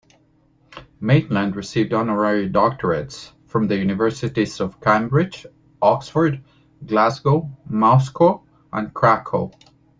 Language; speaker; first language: English; native; English